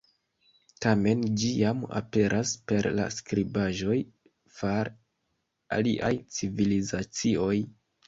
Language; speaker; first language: Esperanto; non-native, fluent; Kinyarwanda